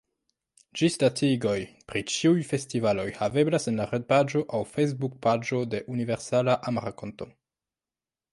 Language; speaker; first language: Esperanto; non-native, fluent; French